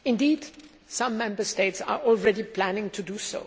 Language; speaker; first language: English; non-native, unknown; German